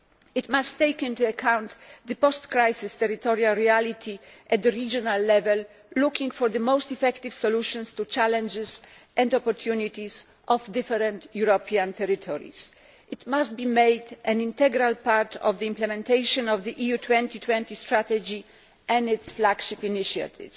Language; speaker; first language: English; non-native, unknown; Polish